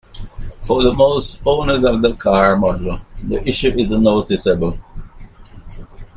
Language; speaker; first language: English; native; English